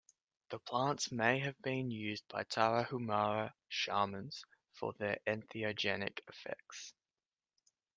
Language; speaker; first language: English; native; English